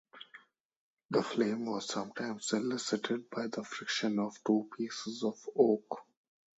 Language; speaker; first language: English; non-native, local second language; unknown